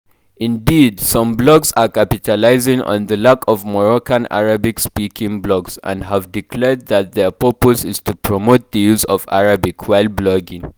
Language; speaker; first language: English; non-native, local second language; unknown